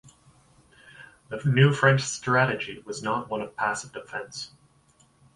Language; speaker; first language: English; native; English